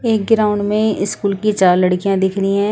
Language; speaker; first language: Hindi; non-native, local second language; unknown